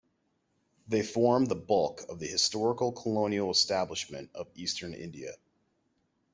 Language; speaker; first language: English; native; English